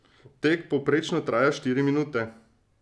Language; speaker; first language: Slovenian; native; Slovenian